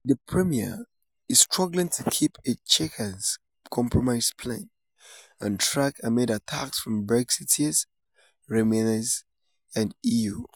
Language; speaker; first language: English; non-native, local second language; Yoruba